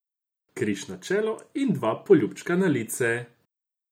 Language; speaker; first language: Slovenian; non-native, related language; Croatian